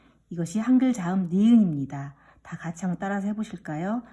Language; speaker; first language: Korean; native; Korean